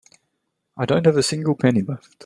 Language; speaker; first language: English; native; English